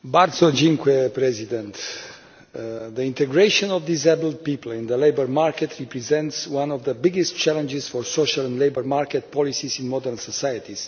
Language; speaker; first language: English; non-native, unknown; Romanian